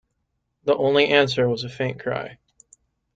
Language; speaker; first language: English; native; English